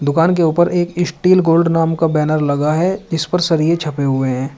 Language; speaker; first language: Hindi; native; Hindi